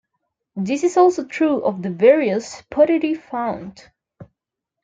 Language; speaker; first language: English; non-native, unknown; Spanish